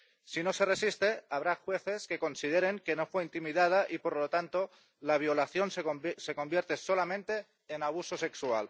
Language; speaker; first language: Spanish; non-native, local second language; Catalan